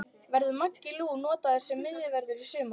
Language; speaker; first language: Icelandic; native; Icelandic